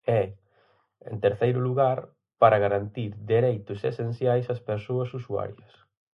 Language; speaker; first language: Galician; native; Galician